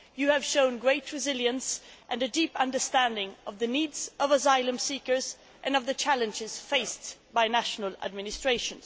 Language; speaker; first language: English; non-native, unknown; Swedish